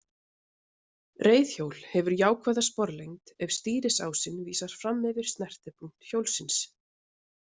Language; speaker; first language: Icelandic; native; Icelandic